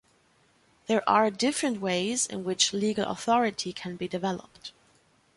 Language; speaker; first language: English; non-native, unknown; German